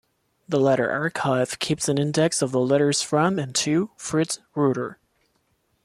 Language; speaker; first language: English; non-native, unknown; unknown